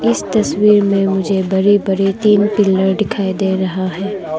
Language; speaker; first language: Hindi; non-native, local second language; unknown